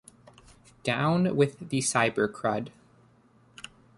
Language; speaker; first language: English; native; English